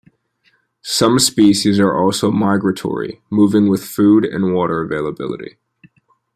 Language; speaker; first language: English; native; English